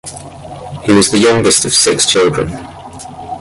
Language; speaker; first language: English; native; English